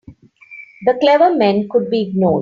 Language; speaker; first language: English; non-native, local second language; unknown